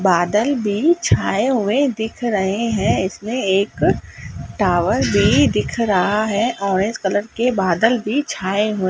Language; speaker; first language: Hindi; native; Hindi